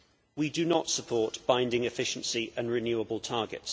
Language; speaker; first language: English; native; English